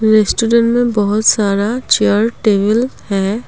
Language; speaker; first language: Hindi; non-native, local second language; Assamese